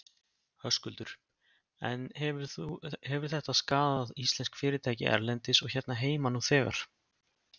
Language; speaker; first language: Icelandic; native; Icelandic